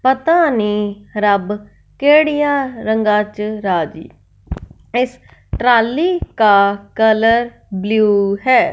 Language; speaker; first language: Hindi; non-native, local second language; Punjabi